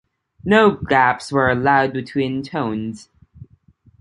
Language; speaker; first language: English; native; English